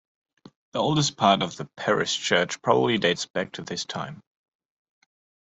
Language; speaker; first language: English; non-native, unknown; German